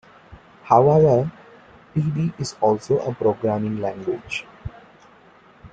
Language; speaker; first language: English; non-native, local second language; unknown